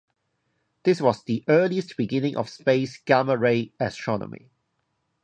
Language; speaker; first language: English; non-native, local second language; Cantonese